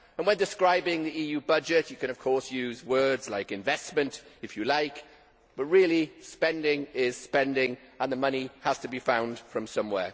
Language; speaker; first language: English; native; English